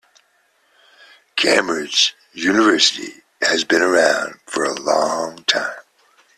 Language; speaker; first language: English; native; English